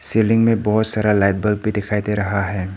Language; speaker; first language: Hindi; non-native, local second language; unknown